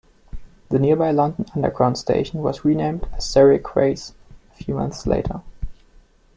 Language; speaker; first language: English; non-native, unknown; German